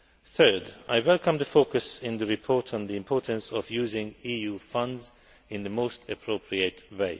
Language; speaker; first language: English; non-native, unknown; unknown